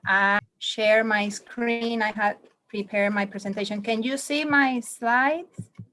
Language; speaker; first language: English; non-native, learner; Spanish